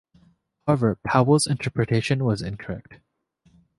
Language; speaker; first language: English; native; English